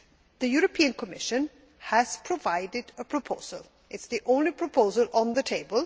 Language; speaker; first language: English; non-native, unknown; Swedish